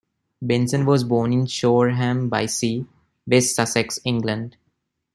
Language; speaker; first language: English; non-native, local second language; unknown